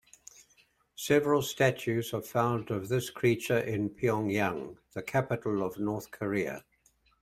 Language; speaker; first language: English; native; English